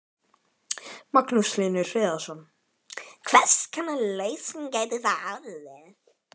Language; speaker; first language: Icelandic; native; Icelandic